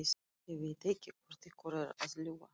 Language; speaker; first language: Icelandic; non-native, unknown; Russian